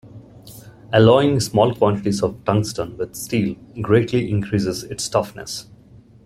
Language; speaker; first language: English; non-native, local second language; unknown